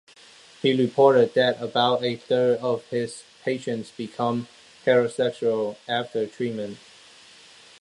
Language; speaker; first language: English; non-native, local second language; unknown